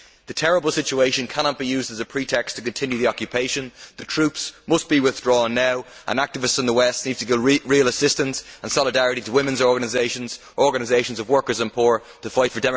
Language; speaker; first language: English; native; English